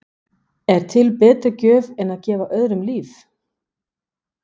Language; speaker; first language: Icelandic; non-native, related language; Danish